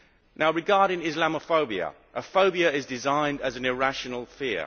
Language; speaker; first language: English; native; English